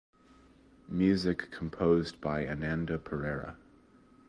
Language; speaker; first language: English; native; English